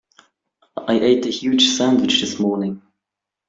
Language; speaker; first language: English; non-native, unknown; German